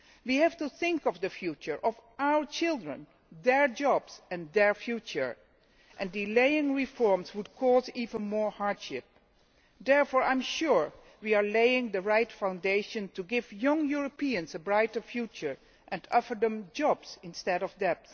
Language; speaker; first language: English; non-native, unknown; Dutch